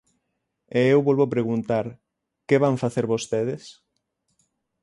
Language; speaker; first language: Galician; native; Galician